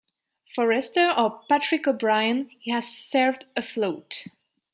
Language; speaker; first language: English; non-native, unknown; French